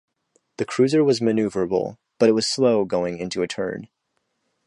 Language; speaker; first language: English; native; English